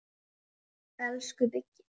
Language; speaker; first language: Icelandic; native; Icelandic